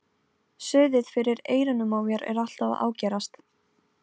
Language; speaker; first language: Icelandic; non-native, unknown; Polish